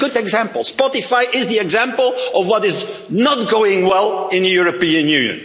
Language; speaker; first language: English; non-native, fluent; Dutch